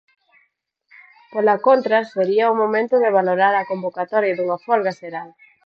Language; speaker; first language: Galician; non-native, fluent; Spanish